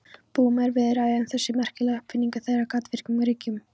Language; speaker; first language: Icelandic; non-native, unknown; Polish